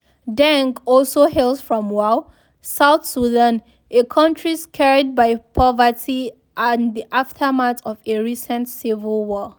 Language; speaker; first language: English; non-native, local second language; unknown